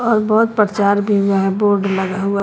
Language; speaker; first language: Hindi; native; Hindi